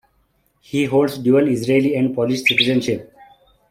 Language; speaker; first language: English; non-native, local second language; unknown